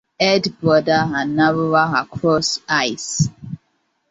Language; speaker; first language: English; non-native, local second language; Hausa